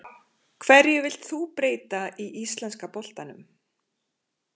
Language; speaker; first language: Icelandic; native; Icelandic